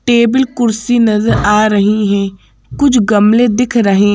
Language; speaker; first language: Hindi; native; Hindi